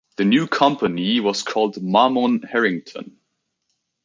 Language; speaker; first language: English; native; English